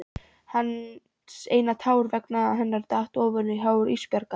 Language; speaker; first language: Icelandic; non-native, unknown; Polish